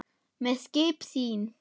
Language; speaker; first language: Icelandic; non-native, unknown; German